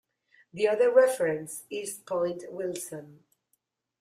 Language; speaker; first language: English; non-native, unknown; Spanish